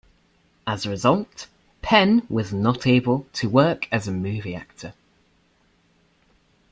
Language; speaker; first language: English; native; English